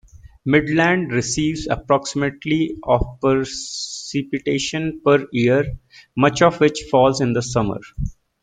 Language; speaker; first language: English; native; English